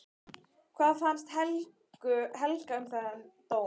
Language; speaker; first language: Icelandic; native; Icelandic